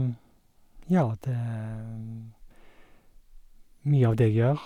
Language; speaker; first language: Norwegian; native; Norwegian